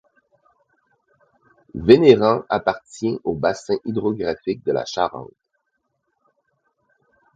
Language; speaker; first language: French; native; French